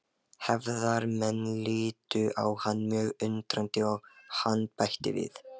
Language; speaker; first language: Icelandic; non-native, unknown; Lithuanian